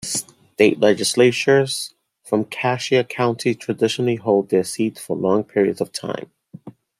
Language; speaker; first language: English; native; English